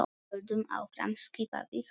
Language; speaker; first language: Icelandic; non-native, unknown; Polish